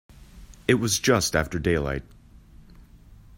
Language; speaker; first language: English; native; English